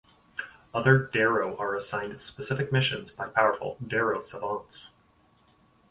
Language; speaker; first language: English; native; English